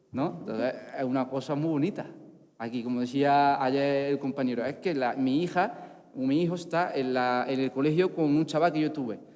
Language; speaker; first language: Spanish; non-native, fluent; Arabic